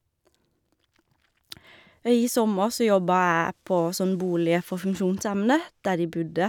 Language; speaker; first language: Norwegian; native; Norwegian